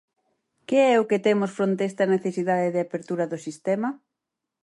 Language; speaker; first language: Galician; native; Galician